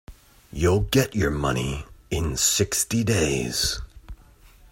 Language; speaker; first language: English; native; English